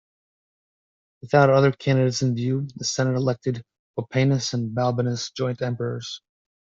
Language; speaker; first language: English; native; English